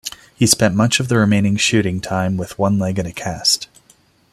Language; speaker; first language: English; non-native, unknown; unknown